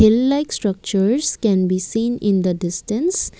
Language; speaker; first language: English; non-native, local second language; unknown